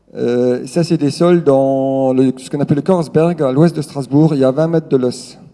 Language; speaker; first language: French; non-native, local second language; Swiss German